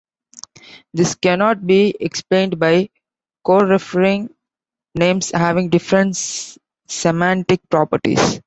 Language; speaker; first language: English; non-native, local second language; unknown